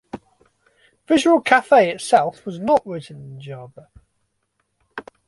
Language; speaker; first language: English; native; English